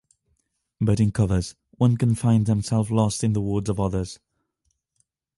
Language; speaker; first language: English; non-native, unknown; Catalan